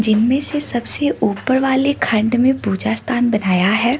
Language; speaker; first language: Hindi; non-native, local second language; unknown